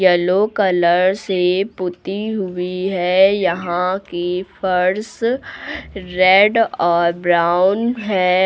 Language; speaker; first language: Hindi; native; Hindi